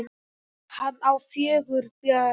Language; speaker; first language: Icelandic; native; Icelandic